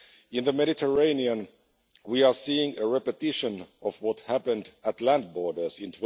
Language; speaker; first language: English; non-native, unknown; Finnish